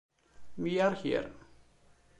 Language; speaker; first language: English; non-native, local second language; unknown